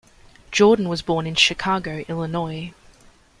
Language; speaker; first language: English; native; English